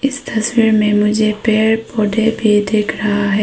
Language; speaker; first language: Hindi; early bilingual, other home language; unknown